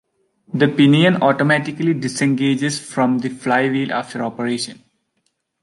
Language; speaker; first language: English; non-native, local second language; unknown